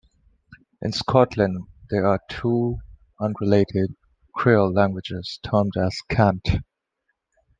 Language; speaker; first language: English; non-native, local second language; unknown